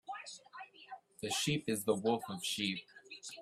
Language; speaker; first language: English; native; English